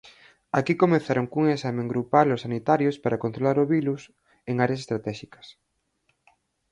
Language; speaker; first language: Galician; native; Galician